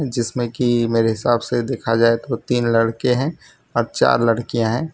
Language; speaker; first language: Hindi; non-native, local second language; Gujarati